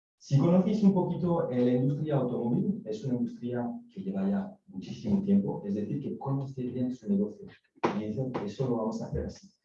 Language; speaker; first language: Spanish; non-native, fluent; French